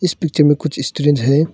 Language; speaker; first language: Hindi; non-native, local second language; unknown